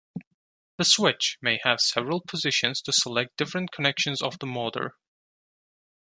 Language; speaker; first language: English; non-native, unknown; Turkish